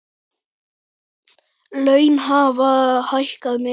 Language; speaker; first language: Icelandic; native; Icelandic